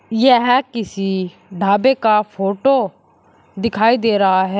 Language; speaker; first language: Hindi; native; Hindi